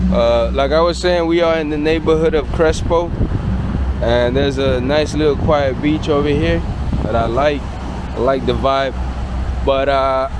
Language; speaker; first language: English; native; English